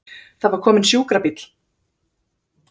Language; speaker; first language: Icelandic; native; Icelandic